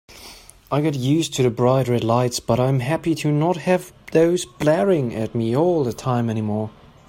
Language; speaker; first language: English; non-native, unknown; German